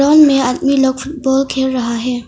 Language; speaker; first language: Hindi; non-native, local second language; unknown